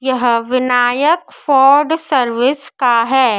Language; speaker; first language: Hindi; native; Hindi